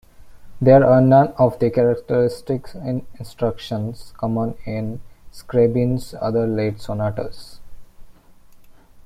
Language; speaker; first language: English; non-native, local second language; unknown